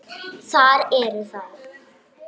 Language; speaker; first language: Icelandic; native; Icelandic